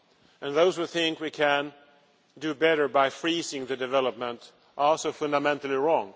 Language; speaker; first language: English; non-native, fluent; Swedish